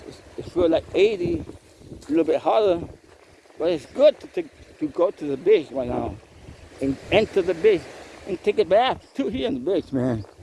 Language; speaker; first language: English; non-native, fluent; Spanish